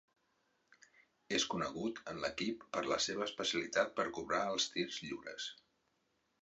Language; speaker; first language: Catalan; native; Catalan